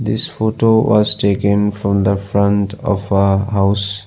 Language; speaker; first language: English; non-native, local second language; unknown